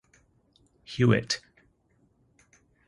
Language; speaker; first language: English; native; English